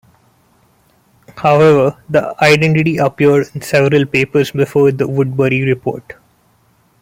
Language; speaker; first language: English; non-native, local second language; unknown